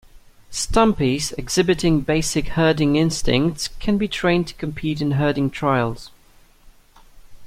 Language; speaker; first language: English; native; English